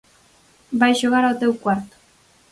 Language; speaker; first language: Galician; native; Galician